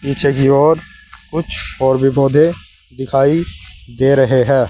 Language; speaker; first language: Hindi; native; Hindi